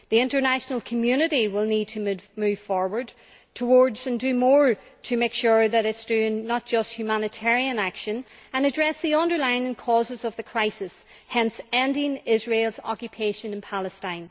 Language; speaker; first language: English; native; English